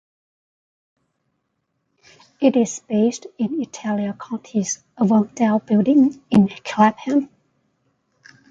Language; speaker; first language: English; non-native, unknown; Chinese